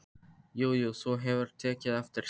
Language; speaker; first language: Icelandic; non-native, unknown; Polish